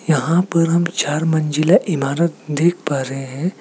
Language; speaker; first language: Hindi; non-native, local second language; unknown